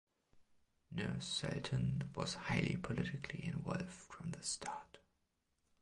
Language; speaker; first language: English; non-native, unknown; German